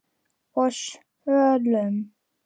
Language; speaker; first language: Icelandic; native; Icelandic